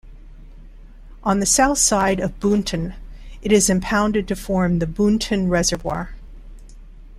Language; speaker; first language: English; non-native, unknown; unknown